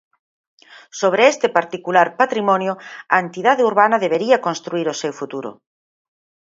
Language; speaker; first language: Galician; native; Galician